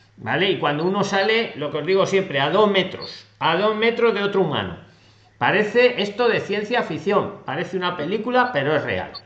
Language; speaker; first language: Spanish; native; Spanish